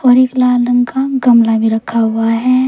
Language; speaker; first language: Hindi; native; Hindi